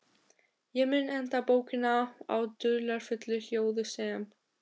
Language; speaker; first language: Icelandic; non-native, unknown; Albanian